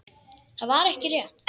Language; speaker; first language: Icelandic; native; Icelandic